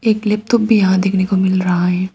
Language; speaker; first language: Hindi; non-native, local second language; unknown